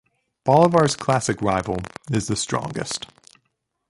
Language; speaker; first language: English; native; English